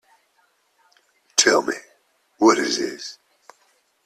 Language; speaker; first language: English; native; English